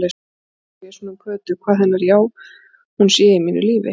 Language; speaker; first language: Icelandic; native; Icelandic